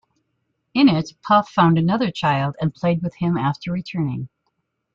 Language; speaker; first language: English; native; English